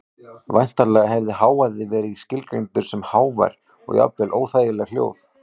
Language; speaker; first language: Icelandic; native; Icelandic